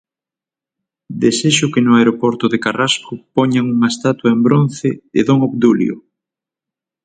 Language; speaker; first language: Galician; native; Galician